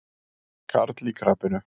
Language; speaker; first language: Icelandic; native; Icelandic